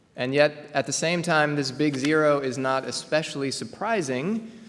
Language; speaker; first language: English; native; English